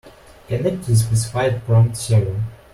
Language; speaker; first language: English; non-native, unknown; Russian